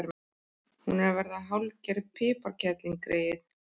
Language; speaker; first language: Icelandic; native; Icelandic